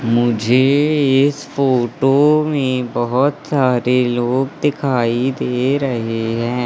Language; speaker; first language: Hindi; native; Hindi